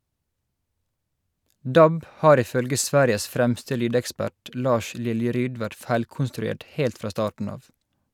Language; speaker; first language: Norwegian; native; Norwegian